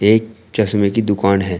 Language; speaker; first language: Hindi; native; Hindi